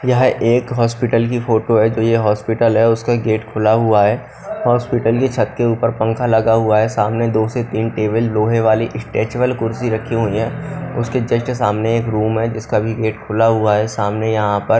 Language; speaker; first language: Hindi; non-native, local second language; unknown